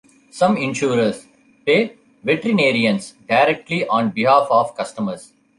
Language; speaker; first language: English; non-native, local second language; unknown